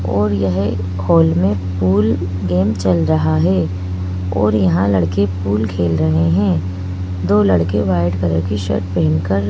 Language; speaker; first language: Hindi; native; Hindi